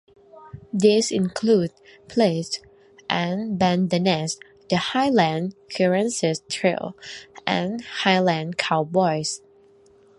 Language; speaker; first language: English; non-native, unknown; Thai